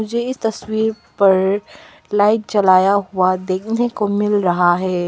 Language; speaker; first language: Hindi; non-native, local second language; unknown